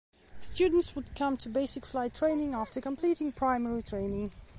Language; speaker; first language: English; non-native, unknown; Belarusian